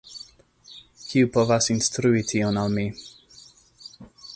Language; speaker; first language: Esperanto; non-native, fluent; English